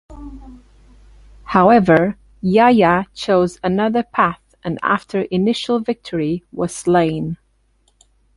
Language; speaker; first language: English; non-native, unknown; Portuguese